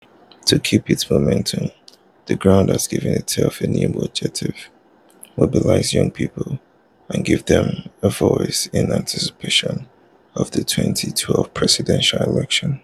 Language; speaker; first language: English; non-native, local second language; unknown